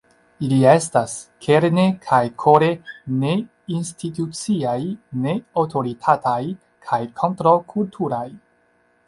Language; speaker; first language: Esperanto; non-native, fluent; Chinese